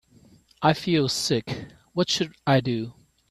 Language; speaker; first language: English; non-native, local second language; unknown